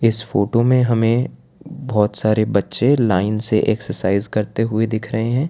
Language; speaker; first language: Hindi; non-native, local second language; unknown